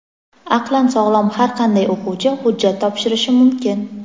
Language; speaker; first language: Uzbek; native; Uzbek